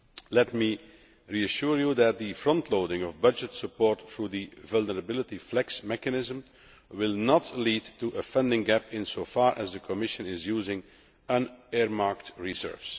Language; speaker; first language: English; non-native, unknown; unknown